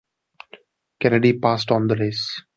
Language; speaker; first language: English; non-native, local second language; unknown